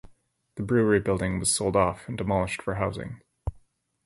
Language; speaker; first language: English; native; English